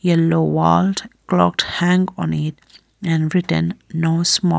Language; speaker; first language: English; non-native, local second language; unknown